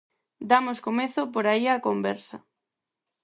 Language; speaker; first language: Galician; non-native, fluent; Spanish